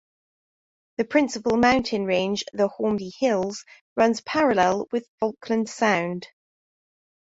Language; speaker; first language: English; native; English